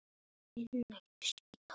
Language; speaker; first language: Icelandic; native; Icelandic